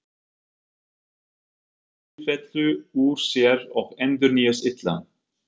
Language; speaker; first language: Icelandic; non-native, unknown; German